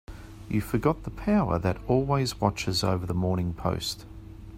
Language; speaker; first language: English; native; English